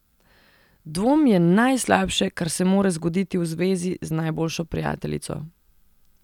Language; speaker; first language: Slovenian; non-native, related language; Serbian